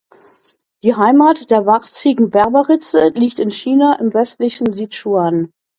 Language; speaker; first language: German; native; German